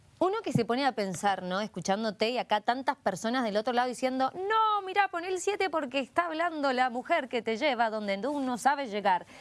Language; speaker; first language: Spanish; native; Spanish